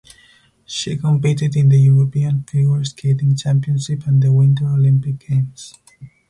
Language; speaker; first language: English; non-native, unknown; Spanish